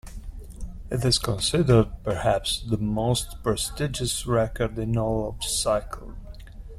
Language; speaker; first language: English; non-native, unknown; Italian